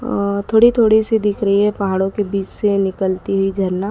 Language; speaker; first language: Hindi; native; Hindi